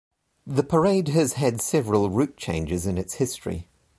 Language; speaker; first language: English; native; English